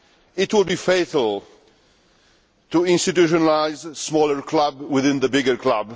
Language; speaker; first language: English; non-native, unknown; Polish